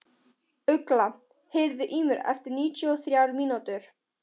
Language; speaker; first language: Icelandic; non-native, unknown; Polish